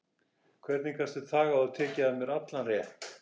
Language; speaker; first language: Icelandic; non-native, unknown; English